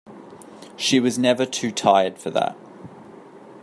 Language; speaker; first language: English; native; English